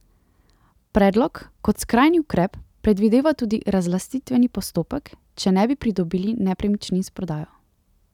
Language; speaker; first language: Slovenian; native; Slovenian